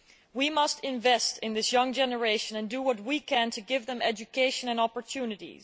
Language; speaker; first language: English; non-native, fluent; Dutch